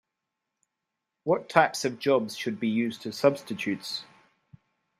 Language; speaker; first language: English; native; English